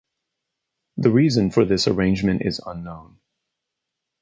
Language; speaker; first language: English; native; English